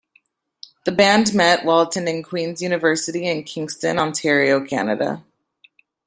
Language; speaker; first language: English; native; English